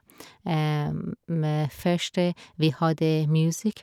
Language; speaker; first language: Norwegian; non-native, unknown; Persian